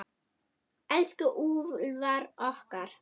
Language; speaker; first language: Icelandic; non-native, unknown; German